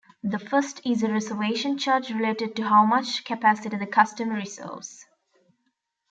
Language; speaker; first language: English; non-native, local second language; Tamil